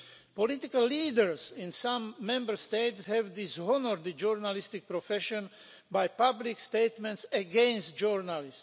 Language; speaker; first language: English; non-native, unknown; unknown